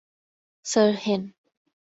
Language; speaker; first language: English; non-native, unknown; Thai